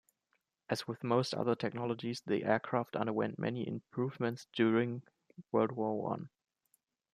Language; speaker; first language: English; non-native, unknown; German